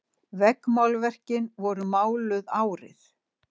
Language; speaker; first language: Icelandic; native; Icelandic